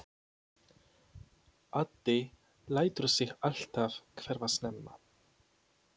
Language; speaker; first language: Icelandic; non-native, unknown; Polish